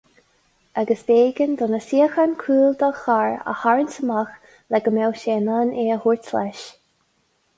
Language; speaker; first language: Irish; non-native, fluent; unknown